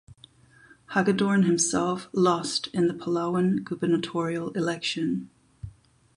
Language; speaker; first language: English; non-native, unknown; German